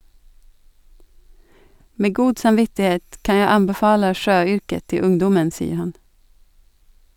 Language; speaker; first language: Norwegian; non-native, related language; Swedish